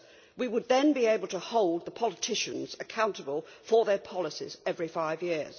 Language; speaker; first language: English; native; English